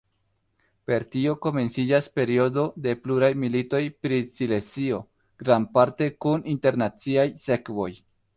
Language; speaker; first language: Esperanto; non-native, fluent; Spanish